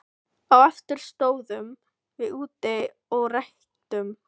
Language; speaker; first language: Icelandic; non-native, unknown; Filipino